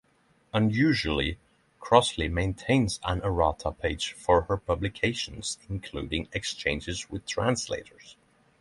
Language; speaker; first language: English; non-native, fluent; Norwegian